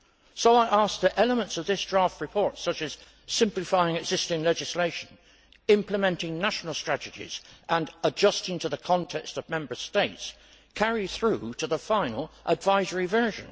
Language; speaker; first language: English; native; English